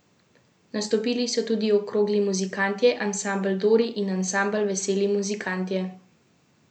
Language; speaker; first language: Slovenian; native; Slovenian